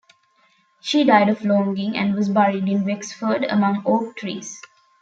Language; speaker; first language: English; non-native, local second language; Tamil